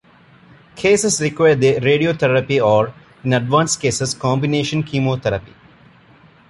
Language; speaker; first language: English; non-native, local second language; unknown